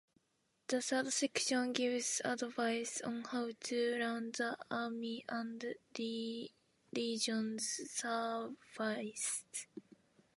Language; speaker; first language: English; non-native, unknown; Japanese